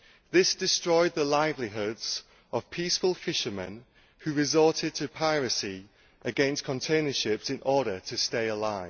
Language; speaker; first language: English; native; English